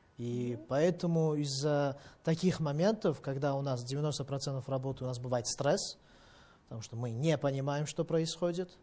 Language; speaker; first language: Russian; non-native, fluent; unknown